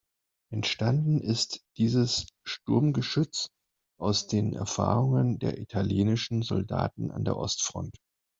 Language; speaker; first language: German; non-native, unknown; Spanish